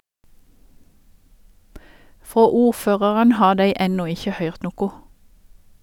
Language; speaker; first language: Norwegian; native; Norwegian